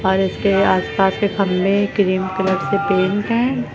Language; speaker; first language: Hindi; native; Hindi